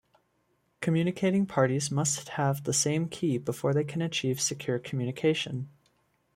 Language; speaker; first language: English; native; English